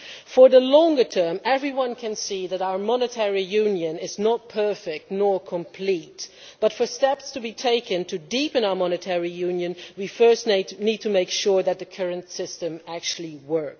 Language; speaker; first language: English; non-native, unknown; Dutch